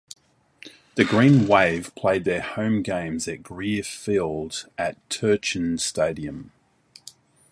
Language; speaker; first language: English; native; English